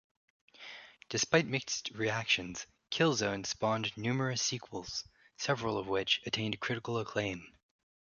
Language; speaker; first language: English; native; English